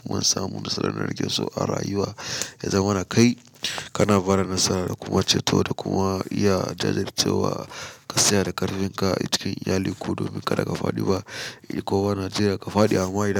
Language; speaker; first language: Hausa; native; Hausa